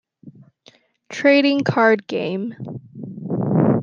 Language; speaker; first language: English; native; English